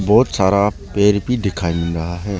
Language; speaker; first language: Hindi; non-native, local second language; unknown